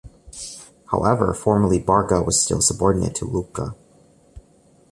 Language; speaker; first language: English; native; English